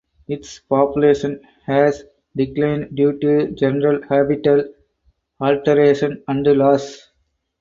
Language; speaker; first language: English; non-native, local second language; Tamil